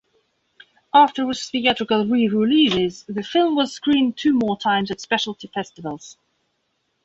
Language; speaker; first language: English; non-native, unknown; Belarusian